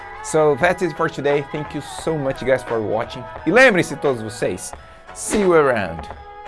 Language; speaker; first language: English; non-native, fluent; Portuguese